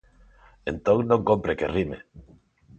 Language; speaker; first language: Galician; non-native, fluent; Spanish